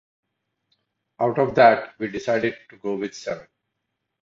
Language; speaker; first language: English; non-native, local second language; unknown